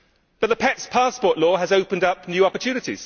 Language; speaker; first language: English; native; English